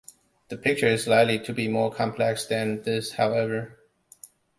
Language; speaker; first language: English; non-native, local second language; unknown